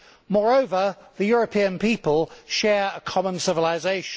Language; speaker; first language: English; native; English